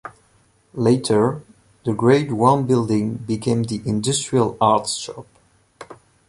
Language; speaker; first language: English; non-native, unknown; French